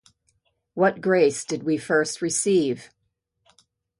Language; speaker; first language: English; native; English